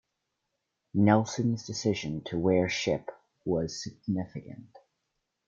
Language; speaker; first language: English; native; English